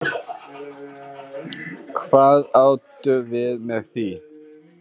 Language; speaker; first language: Icelandic; non-native, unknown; Albanian